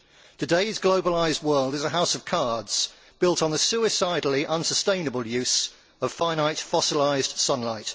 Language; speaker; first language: English; native; English